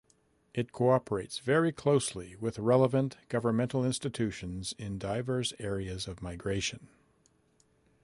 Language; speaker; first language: English; native; English